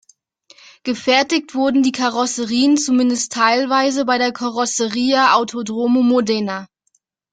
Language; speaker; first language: German; native; German